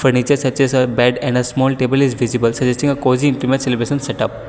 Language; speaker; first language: English; non-native, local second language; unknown